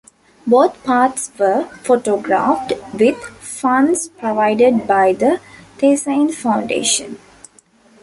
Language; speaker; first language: English; non-native, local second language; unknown